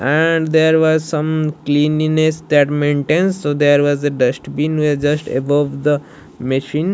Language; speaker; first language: English; non-native, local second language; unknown